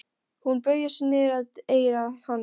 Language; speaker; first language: Icelandic; non-native, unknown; Polish